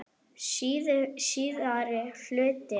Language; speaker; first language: Icelandic; non-native, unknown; Arabic